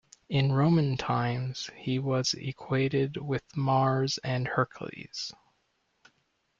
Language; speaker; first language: English; native; English